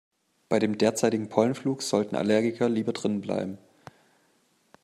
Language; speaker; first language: German; native; German